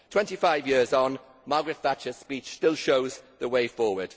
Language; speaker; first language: English; native; English